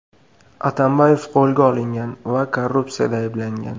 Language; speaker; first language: Uzbek; native; Uzbek